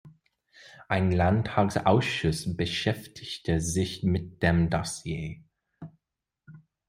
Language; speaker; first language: German; non-native, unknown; English